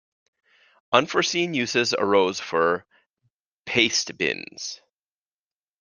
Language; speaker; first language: English; native; English